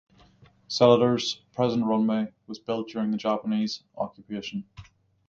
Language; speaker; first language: English; native; English